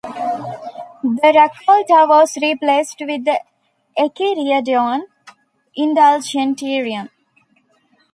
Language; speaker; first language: English; non-native, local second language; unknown